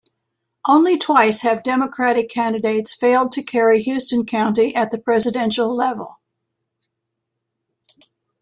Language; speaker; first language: English; native; English